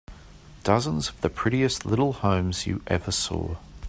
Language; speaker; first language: English; native; English